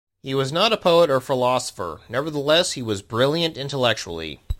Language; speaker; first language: English; native; English